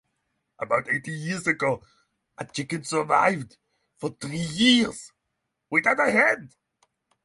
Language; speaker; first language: English; non-native, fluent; Norwegian